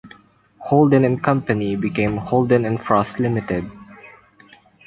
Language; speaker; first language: English; non-native, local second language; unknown